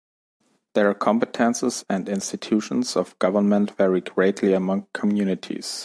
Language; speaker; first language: English; non-native, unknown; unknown